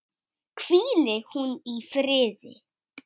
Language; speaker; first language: Icelandic; native; Icelandic